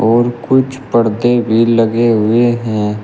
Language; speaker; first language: Hindi; native; Hindi